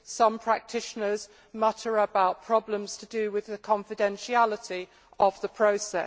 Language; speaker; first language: English; native; English